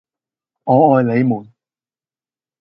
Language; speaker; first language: Cantonese; native; Cantonese